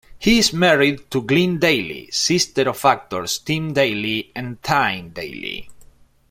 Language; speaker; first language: English; non-native, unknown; Spanish